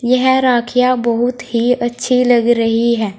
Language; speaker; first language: Hindi; native; Hindi